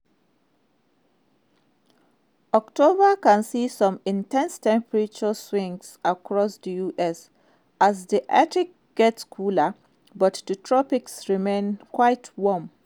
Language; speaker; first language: English; non-native, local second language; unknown